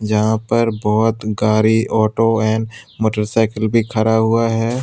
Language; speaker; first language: Hindi; non-native, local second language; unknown